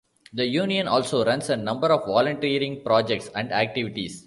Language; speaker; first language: English; non-native, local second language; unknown